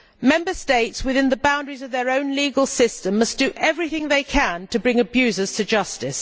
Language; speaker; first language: English; native; English